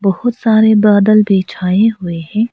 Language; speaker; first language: Hindi; non-native, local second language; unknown